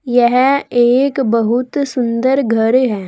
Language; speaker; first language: Hindi; native; Hindi